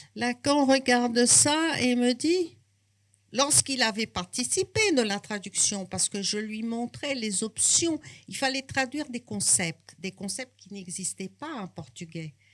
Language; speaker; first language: French; non-native, fluent; Portuguese